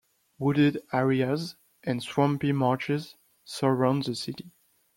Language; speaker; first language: English; non-native, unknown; French